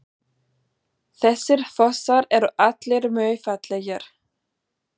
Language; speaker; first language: Icelandic; non-native, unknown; German